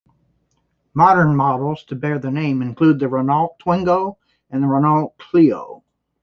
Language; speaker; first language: English; native; English